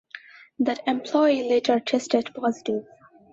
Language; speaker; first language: English; non-native, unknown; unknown